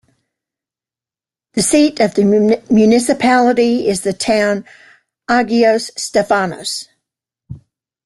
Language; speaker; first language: English; native; English